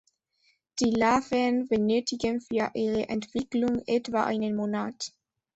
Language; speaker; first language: German; non-native, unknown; Spanish